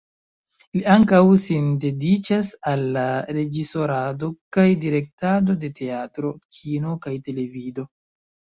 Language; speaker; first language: Esperanto; non-native, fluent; Chinese